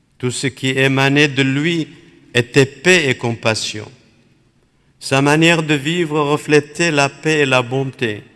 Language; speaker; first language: French; non-native, fluent; Aramaic